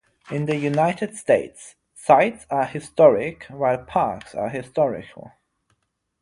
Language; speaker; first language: English; non-native, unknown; German